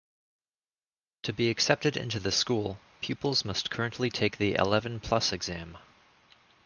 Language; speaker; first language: English; native; English